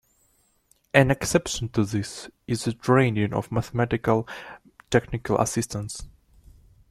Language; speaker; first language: English; non-native, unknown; Russian